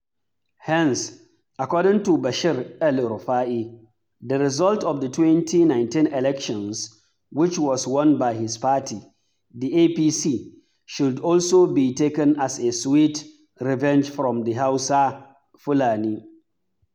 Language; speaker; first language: English; non-native, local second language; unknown